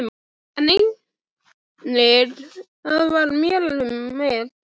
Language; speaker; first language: Icelandic; native; Icelandic